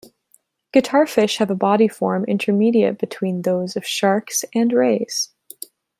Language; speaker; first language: English; native; English